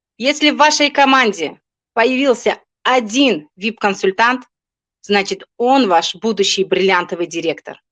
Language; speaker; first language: Russian; non-native, local second language; Tajik